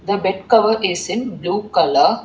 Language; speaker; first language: English; non-native, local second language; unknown